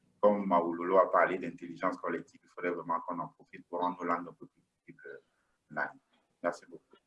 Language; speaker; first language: French; non-native, local second language; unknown